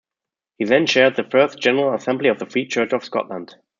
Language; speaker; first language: English; non-native, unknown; German